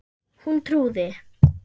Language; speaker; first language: Icelandic; non-native, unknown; German